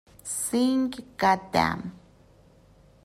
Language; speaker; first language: English; non-native, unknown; Persian